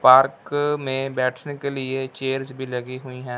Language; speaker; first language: Hindi; non-native, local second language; Punjabi